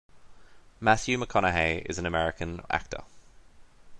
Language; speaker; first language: English; native; English